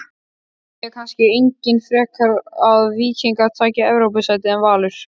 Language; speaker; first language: Icelandic; native; Icelandic